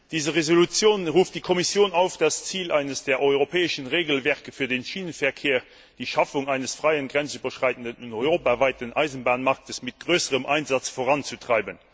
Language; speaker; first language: German; non-native, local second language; Luxembourgish